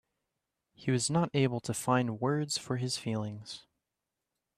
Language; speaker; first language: English; native; English